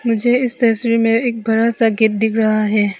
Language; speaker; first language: Hindi; non-native, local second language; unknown